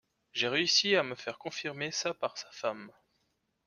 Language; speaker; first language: French; native; French